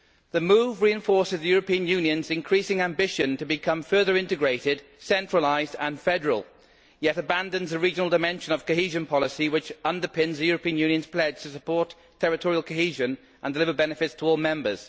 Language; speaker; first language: English; native; English